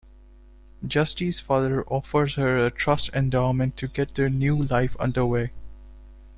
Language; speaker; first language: English; non-native, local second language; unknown